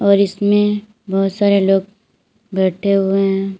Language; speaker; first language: Hindi; native; Hindi